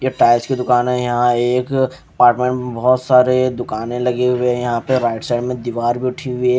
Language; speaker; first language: Hindi; native; Hindi